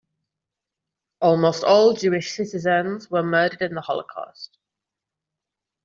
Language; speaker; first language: English; non-native, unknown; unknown